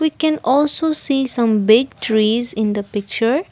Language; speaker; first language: English; non-native, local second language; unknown